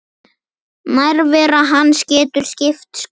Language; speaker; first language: Icelandic; native; Icelandic